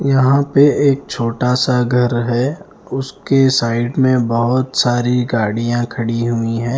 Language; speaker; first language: Hindi; non-native, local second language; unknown